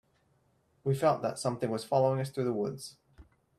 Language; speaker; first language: English; native; English